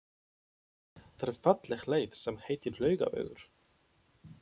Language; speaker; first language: Icelandic; non-native, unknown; Polish